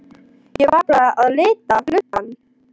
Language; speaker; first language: Icelandic; non-native, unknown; Polish